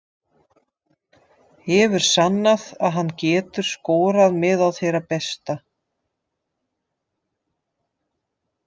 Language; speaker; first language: Icelandic; non-native, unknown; Dutch